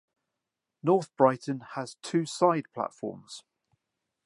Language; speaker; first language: English; native; English